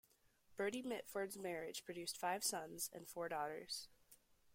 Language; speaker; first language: English; native; English